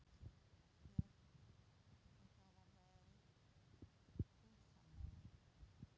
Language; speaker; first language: Icelandic; non-native, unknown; Polish